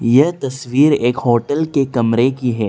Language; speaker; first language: Hindi; non-native, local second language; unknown